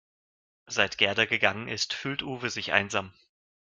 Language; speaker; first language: German; non-native, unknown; Russian